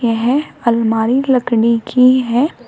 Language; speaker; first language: Hindi; native; Hindi